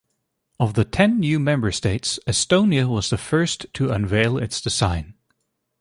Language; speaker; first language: English; native; English